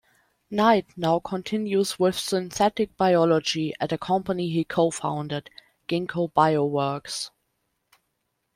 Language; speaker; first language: English; non-native, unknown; German